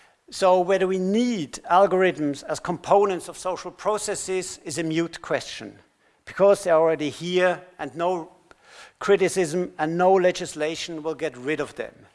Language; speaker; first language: English; non-native, fluent; German